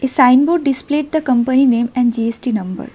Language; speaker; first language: English; non-native, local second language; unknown